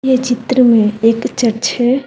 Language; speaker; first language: Hindi; non-native, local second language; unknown